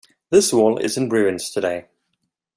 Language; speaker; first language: English; non-native, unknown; Swedish